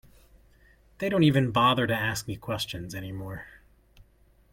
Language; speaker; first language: English; native; English